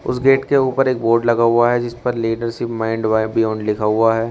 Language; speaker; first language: Hindi; native; Hindi